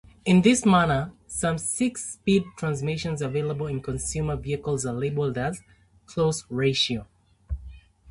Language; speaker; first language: English; native; English